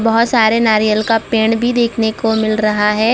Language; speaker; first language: Hindi; non-native, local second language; Gujarati